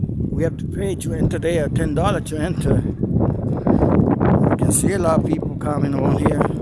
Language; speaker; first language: English; non-native, fluent; Spanish